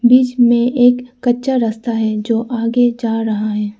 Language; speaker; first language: Hindi; non-native, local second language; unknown